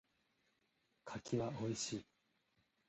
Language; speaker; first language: Japanese; native; Japanese